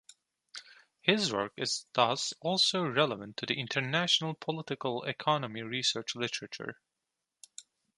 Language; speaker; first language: English; non-native, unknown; Turkish